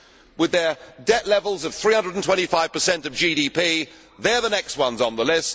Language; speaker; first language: English; native; English